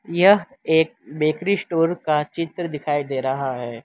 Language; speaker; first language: Hindi; non-native, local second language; Gujarati